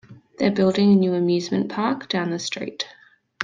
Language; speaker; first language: English; native; English